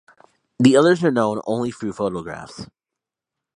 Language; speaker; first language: English; native; English